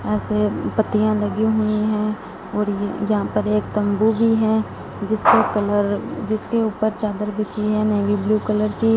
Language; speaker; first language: Hindi; non-native, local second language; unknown